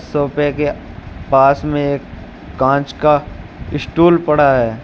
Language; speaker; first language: Hindi; native; Hindi